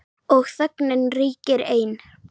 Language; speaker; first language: Icelandic; native; Icelandic